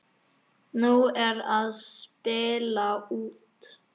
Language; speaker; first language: Icelandic; native; Icelandic